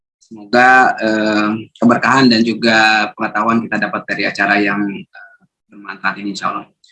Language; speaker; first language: Indonesian; native; Indonesian